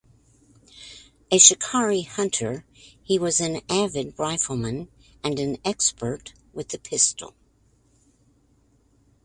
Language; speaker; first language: English; native; English